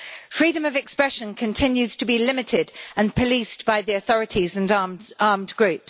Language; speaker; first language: English; native; English